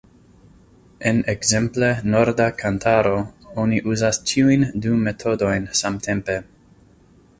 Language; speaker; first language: Esperanto; non-native, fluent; English